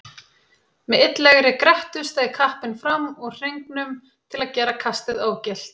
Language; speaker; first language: Icelandic; native; Icelandic